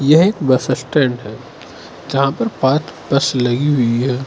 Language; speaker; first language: Hindi; non-native, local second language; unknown